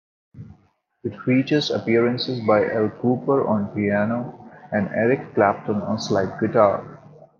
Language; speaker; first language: English; non-native, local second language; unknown